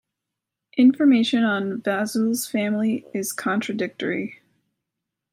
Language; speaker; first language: English; native; English